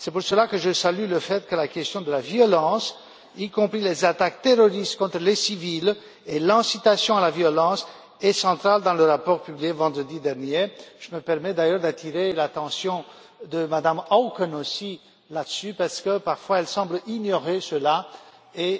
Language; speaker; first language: French; non-native, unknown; Romanian